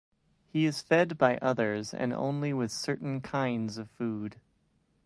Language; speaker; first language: English; native; English